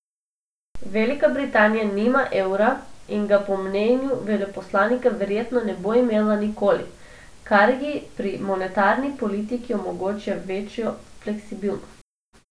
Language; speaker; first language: Slovenian; non-native, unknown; Macedonian